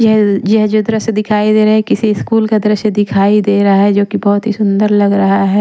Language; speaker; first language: Hindi; non-native, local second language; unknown